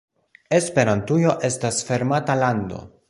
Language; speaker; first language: Esperanto; non-native, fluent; Polish